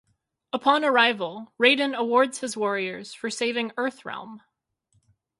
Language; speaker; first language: English; native; English